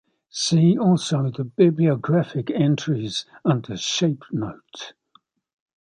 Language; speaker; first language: English; native; English